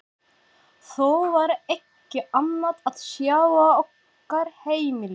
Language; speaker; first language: Icelandic; non-native, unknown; Turkish